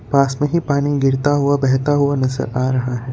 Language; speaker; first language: Hindi; non-native, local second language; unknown